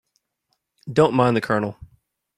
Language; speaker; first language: English; native; English